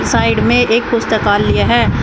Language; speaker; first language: Hindi; native; Hindi